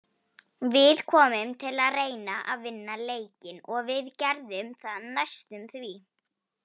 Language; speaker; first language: Icelandic; non-native, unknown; Polish